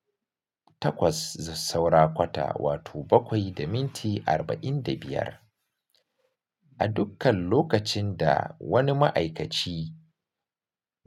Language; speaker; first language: Hausa; native; Hausa